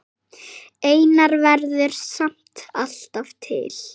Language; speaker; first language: Icelandic; native; Icelandic